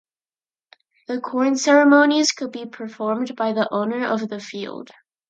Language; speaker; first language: English; non-native, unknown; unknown